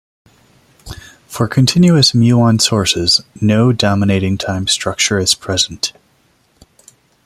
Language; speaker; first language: English; non-native, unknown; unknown